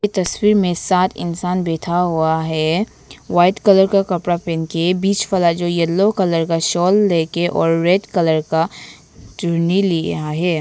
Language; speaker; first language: Hindi; non-native, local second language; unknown